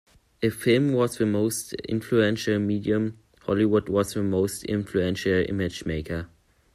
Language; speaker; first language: English; non-native, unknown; German